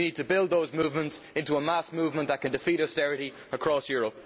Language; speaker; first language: English; native; English